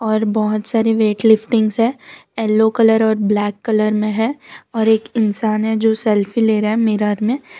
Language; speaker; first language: Hindi; non-native, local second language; Gujarati